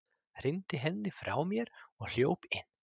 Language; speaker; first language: Icelandic; non-native, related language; Swedish